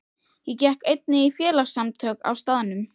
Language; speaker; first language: Icelandic; native; Icelandic